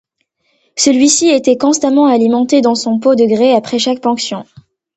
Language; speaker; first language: French; non-native, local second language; Arabic